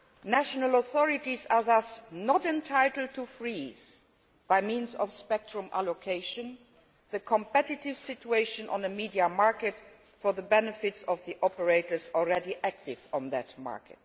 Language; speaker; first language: English; non-native, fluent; Luxembourgish